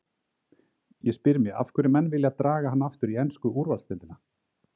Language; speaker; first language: Icelandic; native; Icelandic